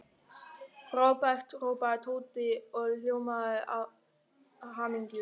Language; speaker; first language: Icelandic; non-native, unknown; German